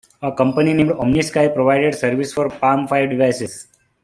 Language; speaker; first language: English; non-native, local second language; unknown